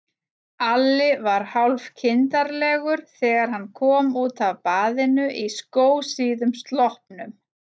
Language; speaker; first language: Icelandic; native; Icelandic